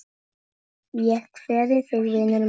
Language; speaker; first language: Icelandic; non-native, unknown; Polish